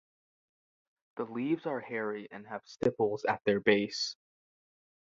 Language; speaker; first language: English; native; English